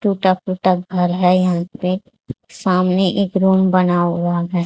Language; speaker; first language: Hindi; native; Hindi